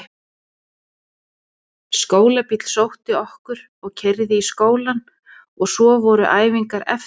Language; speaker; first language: Icelandic; native; Icelandic